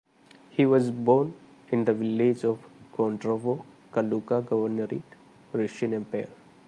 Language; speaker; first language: English; non-native, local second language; Malayalam